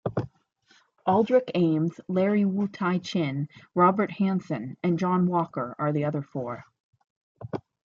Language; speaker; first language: English; native; English